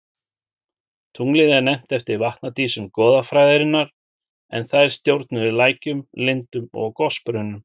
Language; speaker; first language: Icelandic; native; Icelandic